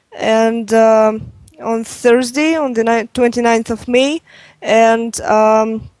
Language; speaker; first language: English; non-native, fluent; Russian